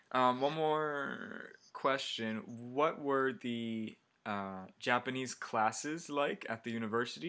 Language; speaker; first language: English; native; English